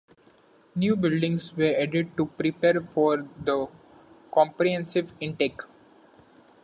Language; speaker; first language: English; non-native, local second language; Marathi